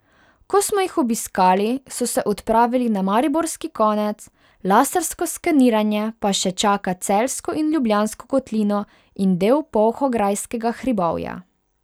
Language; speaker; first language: Slovenian; non-native, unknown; Hungarian